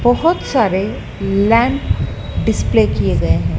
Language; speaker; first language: Hindi; native; Hindi